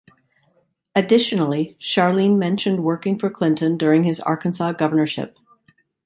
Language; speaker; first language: English; native; English